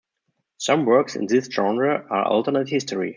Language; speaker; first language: English; non-native, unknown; German